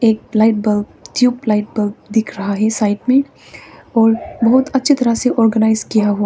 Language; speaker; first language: Hindi; early bilingual, other home language; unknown